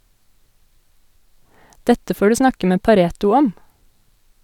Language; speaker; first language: Norwegian; native; Norwegian